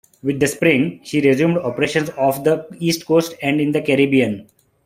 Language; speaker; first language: English; non-native, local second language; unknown